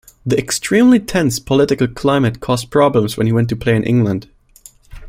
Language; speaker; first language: English; non-native, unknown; German